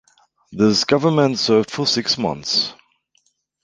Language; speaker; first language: English; non-native, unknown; German